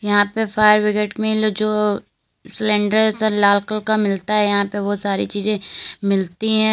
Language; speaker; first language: Hindi; native; Hindi